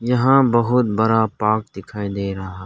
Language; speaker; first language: Hindi; non-native, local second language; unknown